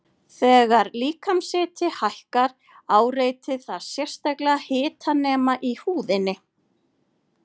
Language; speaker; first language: Icelandic; native; Icelandic